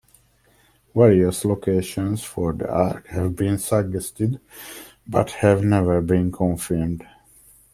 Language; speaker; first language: English; non-native, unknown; Hungarian